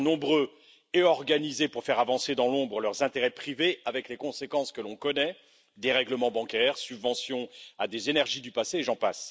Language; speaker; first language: French; native; French